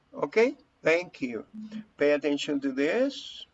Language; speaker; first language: English; non-native, fluent; Spanish